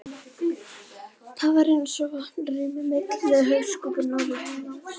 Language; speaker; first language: Icelandic; native; Icelandic